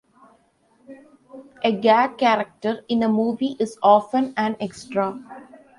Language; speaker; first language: English; non-native, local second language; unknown